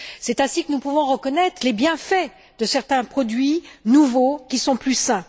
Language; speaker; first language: French; native; French